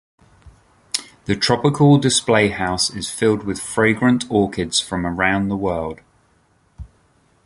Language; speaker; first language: English; native; English